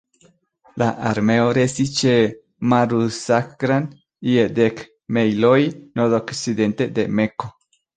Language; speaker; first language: Esperanto; non-native, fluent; Spanish